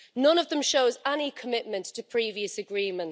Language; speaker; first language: English; native; English